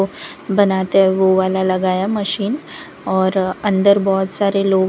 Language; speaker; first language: Hindi; non-native, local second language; Gujarati